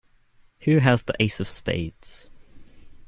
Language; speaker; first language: English; native; English